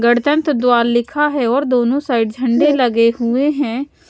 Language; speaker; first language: Hindi; non-native, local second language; Punjabi